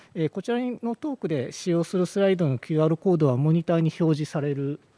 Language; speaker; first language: Japanese; native; Japanese